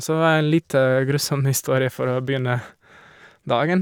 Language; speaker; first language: Norwegian; non-native, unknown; Portuguese